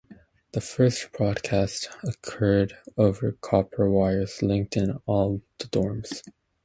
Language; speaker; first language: English; native; English